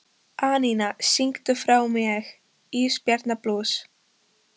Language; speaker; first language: Icelandic; non-native, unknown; Polish